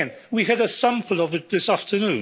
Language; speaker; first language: English; non-native, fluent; Polish